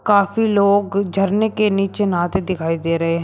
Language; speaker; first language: Hindi; native; Hindi